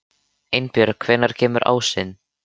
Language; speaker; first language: Icelandic; native; Icelandic